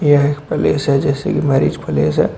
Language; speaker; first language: Hindi; native; Hindi